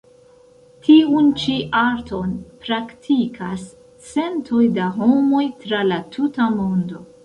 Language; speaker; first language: Esperanto; non-native, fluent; Central Kurdish